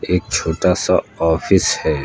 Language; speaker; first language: Hindi; native; Hindi